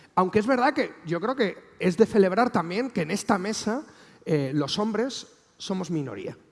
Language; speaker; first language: Spanish; native; Spanish